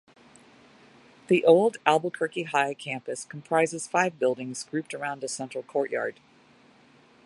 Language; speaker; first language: English; native; English